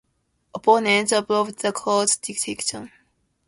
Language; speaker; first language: English; non-native, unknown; Japanese